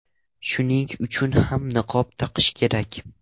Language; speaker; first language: Uzbek; non-native, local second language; Russian